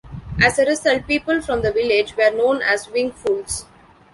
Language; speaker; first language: English; non-native, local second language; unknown